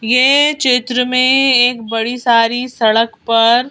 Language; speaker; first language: Hindi; native; Hindi